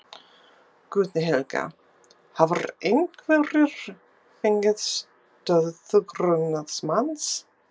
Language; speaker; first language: Icelandic; non-native, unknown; English